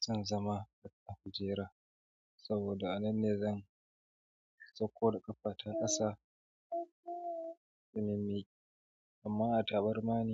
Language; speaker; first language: Hausa; native; Hausa